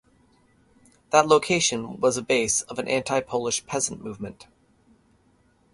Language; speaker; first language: English; native; English